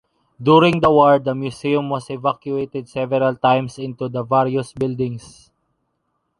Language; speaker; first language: English; non-native, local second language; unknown